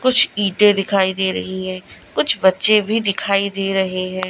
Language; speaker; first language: Hindi; non-native, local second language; Gujarati